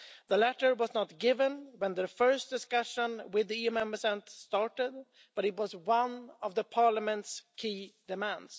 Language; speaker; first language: English; non-native, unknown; Swedish